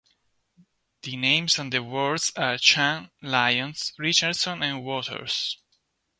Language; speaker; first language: English; non-native, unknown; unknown